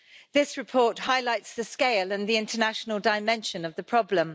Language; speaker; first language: English; native; English